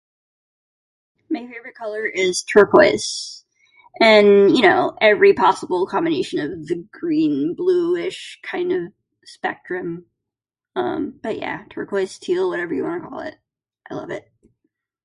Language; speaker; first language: English; native; English